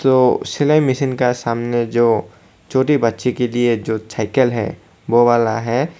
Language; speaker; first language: Hindi; non-native, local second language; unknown